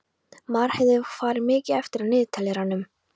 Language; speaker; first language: Icelandic; non-native, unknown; Polish